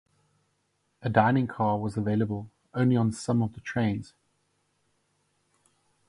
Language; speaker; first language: English; non-native, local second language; Afrikaans